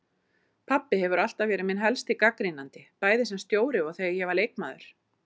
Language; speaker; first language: Icelandic; native; Icelandic